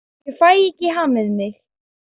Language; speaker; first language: Icelandic; native; Icelandic